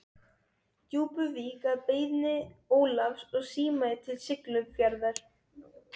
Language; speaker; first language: Icelandic; non-native, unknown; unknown